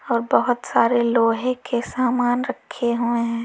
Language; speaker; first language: Hindi; native; Hindi